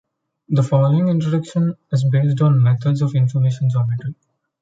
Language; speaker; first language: English; non-native, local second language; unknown